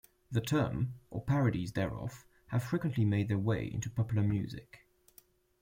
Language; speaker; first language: English; non-native, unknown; French